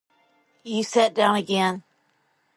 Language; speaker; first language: English; native; English